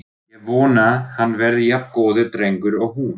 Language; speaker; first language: Icelandic; non-native, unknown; German